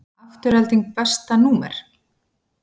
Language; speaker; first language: Icelandic; native; Icelandic